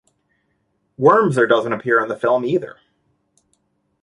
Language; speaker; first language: English; native; English